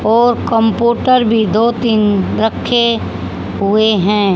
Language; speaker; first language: Hindi; native; Hindi